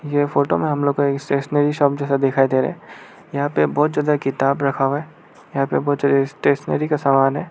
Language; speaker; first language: Hindi; non-native, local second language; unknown